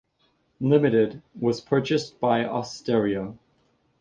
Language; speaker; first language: English; native; English